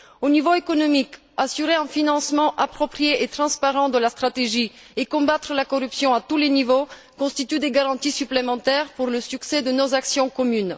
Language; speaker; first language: French; non-native, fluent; Bulgarian